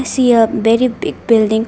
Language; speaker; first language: English; non-native, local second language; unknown